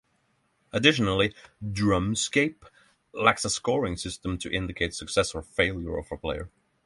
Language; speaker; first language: English; non-native, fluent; Norwegian